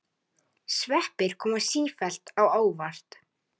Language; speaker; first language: Icelandic; native; Icelandic